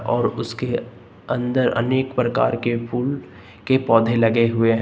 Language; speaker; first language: Hindi; native; Hindi